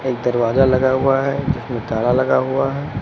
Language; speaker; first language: Hindi; native; Hindi